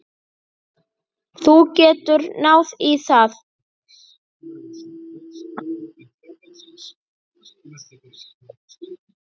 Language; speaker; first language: Icelandic; native; Icelandic